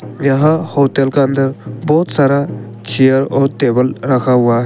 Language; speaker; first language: Hindi; early bilingual, other home language; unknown